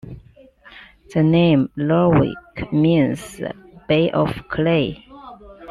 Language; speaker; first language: English; non-native, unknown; Chinese